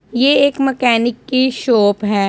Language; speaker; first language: Hindi; non-native, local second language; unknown